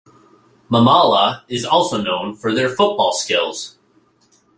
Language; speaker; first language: English; native; English